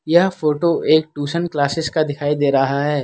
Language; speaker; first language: Hindi; non-native, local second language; Gujarati